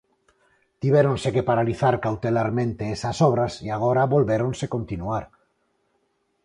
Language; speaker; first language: Galician; non-native, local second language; Spanish